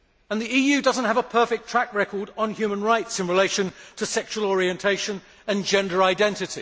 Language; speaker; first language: English; native; English